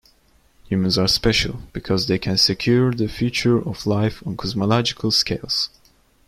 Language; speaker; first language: English; non-native, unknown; Turkish